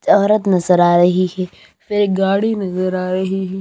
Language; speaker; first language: Hindi; non-native, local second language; Punjabi